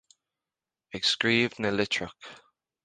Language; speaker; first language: Irish; native; Irish